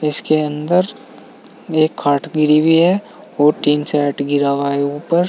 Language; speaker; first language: Hindi; native; Hindi